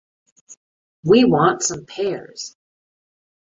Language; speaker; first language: English; native; English